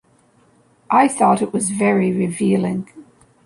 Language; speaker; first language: English; native; English